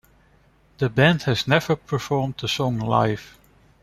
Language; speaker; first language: English; non-native, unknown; Dutch